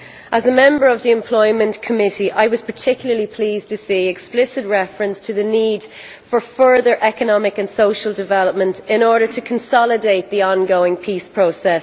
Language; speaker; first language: English; native; English